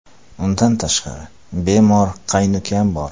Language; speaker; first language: Uzbek; non-native, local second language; Kara-Kalpak